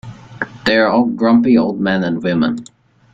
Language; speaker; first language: English; native; English